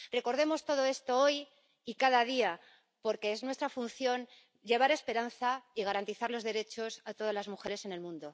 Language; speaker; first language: Spanish; native; Spanish